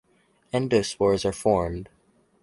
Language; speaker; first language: English; native; English